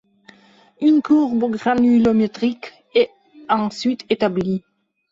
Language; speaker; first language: French; non-native, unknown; Belarusian